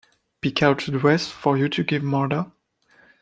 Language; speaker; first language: English; non-native, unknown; French